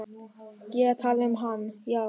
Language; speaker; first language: Icelandic; non-native, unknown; German